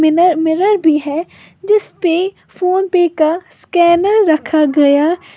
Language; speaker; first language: Hindi; native; Hindi